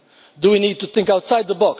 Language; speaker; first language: English; non-native, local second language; Maltese